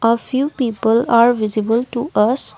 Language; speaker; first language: English; non-native, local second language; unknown